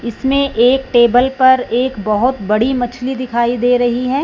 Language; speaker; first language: Hindi; non-native, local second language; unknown